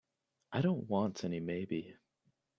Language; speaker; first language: English; native; English